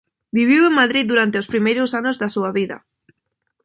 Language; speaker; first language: Galician; non-native, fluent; Spanish